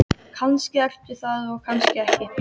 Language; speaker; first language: Icelandic; native; Icelandic